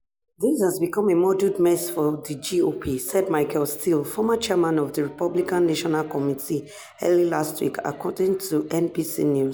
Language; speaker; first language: English; non-native, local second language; Yoruba